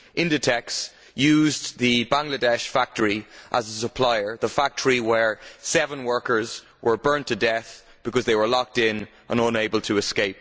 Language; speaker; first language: English; native; English